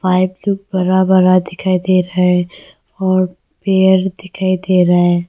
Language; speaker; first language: Hindi; non-native, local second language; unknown